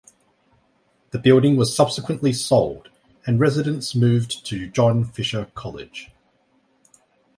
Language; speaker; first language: English; native; English